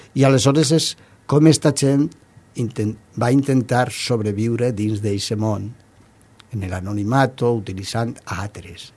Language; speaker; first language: Catalan; non-native, local second language; Spanish